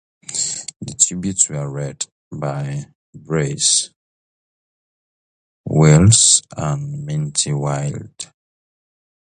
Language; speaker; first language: English; native; English